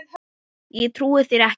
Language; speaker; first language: Icelandic; non-native, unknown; Thai